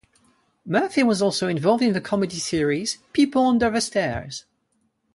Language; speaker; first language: English; non-native, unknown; French